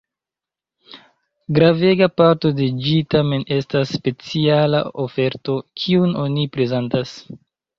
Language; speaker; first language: Esperanto; non-native, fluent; Chinese